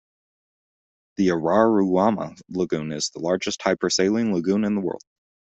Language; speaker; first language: English; native; English